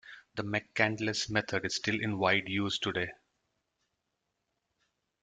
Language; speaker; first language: English; non-native, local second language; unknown